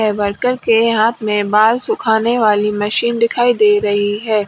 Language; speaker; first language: Hindi; native; Hindi